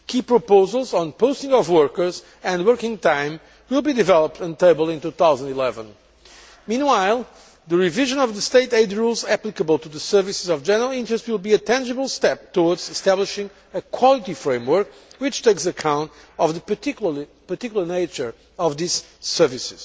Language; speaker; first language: English; non-native, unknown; Portuguese